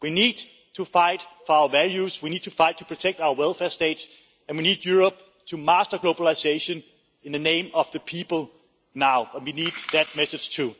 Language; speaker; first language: English; non-native, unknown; Danish